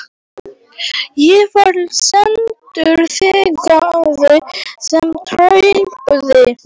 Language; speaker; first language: Icelandic; non-native, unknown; Polish